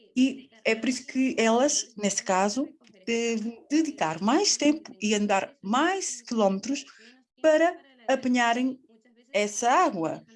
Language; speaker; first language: Portuguese; non-native, fluent; Spanish